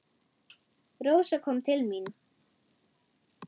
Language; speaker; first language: Icelandic; non-native, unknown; German